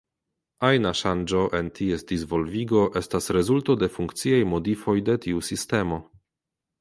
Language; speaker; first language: Esperanto; non-native, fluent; Polish